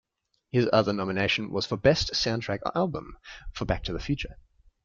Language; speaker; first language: English; native; English